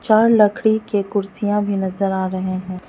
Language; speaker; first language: Hindi; non-native, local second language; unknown